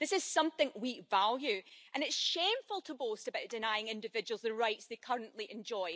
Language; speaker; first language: English; native; English